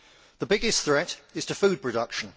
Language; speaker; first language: English; native; English